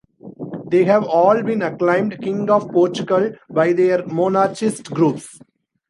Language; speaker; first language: English; non-native, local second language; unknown